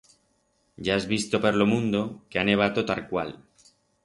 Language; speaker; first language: Aragonese; non-native, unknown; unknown